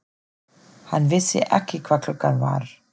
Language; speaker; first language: Icelandic; non-native, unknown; German